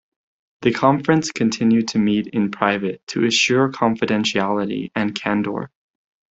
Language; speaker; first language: English; native; English